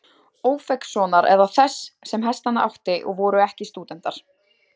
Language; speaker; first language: Icelandic; native; Icelandic